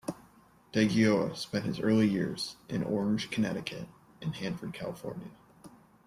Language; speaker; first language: English; native; English